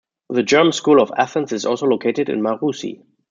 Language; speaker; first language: English; non-native, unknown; German